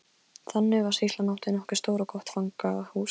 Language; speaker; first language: Icelandic; non-native, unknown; Polish